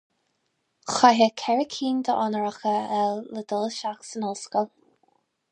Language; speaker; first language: Irish; non-native, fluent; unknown